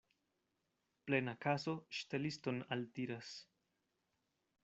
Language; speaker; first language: Esperanto; non-native, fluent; Spanish